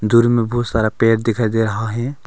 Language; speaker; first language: Hindi; non-native, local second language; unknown